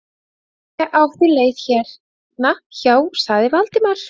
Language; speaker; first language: Icelandic; non-native, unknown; Latvian